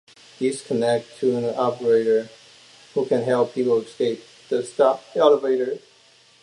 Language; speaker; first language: English; non-native, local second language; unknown